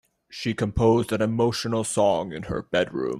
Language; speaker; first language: English; native; English